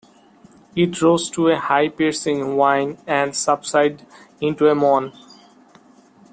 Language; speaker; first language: English; non-native, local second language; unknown